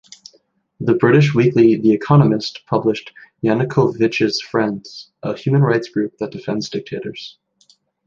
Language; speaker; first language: English; native; English